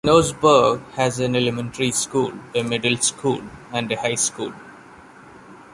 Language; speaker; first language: English; non-native, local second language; Malayalam